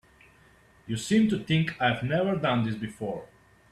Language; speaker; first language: English; native; English